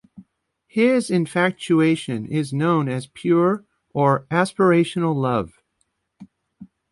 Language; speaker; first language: English; native; English